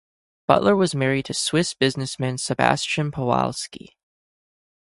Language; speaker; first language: English; native; English